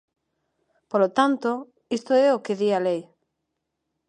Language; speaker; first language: Galician; non-native, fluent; Spanish